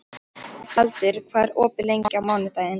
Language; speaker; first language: Icelandic; non-native, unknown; Polish